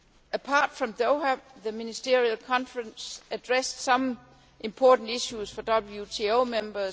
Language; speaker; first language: English; non-native, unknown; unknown